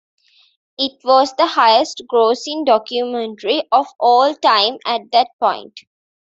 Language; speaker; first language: English; non-native, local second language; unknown